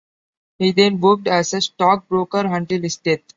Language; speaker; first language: English; non-native, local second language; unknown